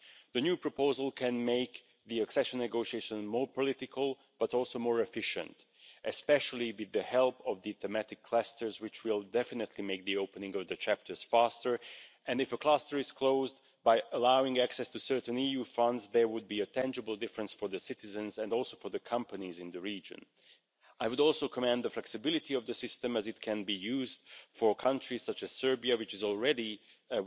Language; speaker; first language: English; non-native, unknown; Hungarian